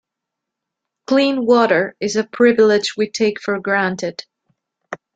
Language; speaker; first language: English; non-native, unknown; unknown